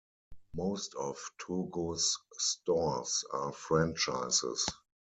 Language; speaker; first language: English; non-native, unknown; German